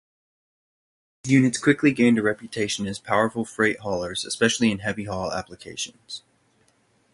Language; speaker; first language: English; native; English